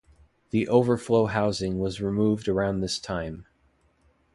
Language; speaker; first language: English; native; English